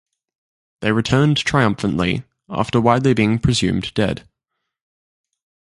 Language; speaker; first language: English; native; English